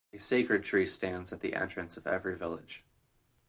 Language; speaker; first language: English; native; English